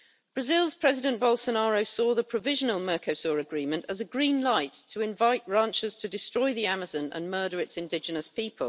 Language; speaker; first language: English; native; English